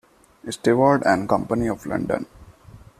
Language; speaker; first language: English; non-native, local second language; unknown